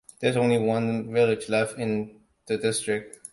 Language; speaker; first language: English; non-native, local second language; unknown